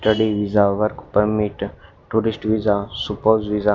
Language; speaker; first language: Hindi; native; Hindi